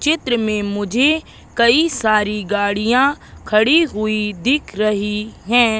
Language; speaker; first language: Hindi; native; Hindi